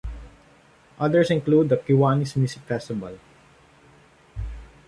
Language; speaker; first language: English; non-native, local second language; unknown